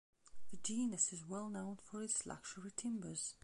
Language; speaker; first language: English; non-native, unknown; Belarusian